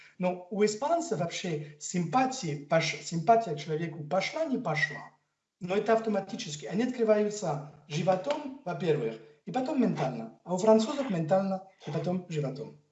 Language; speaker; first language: Russian; non-native, fluent; French